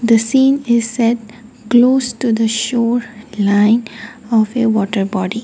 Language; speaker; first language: English; non-native, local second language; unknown